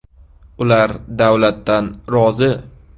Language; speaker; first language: Uzbek; native; Uzbek